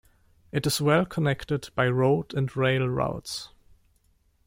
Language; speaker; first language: English; non-native, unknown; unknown